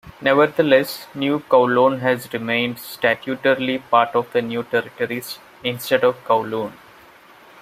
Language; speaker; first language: English; non-native, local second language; Malayalam